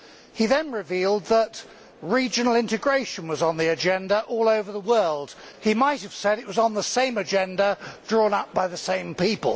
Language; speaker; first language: English; native; English